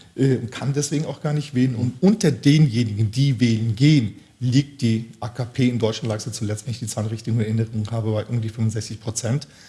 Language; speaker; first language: German; early bilingual, other home language; Turkish